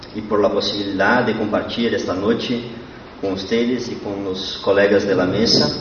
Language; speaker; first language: Spanish; non-native, related language; Portuguese